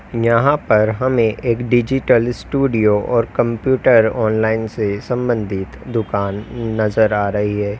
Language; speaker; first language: Hindi; native; Hindi